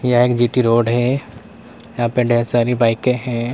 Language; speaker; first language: Hindi; native; Hindi